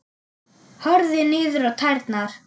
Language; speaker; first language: Icelandic; non-native, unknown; German